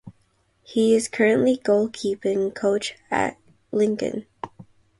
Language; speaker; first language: English; non-native, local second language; Filipino